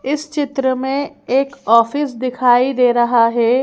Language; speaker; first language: Hindi; native; Hindi